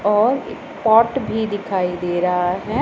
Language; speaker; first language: Hindi; non-native, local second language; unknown